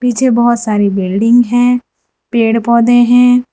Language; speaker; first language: Hindi; non-native, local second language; Gujarati